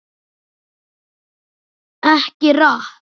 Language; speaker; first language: Icelandic; native; Icelandic